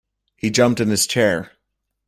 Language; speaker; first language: English; native; English